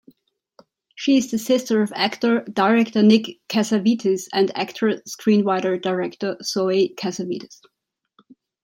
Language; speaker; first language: English; native; English